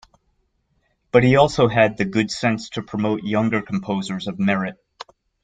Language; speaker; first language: English; native; English